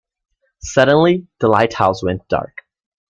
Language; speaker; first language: English; native; English